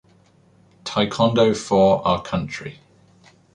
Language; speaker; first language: English; native; English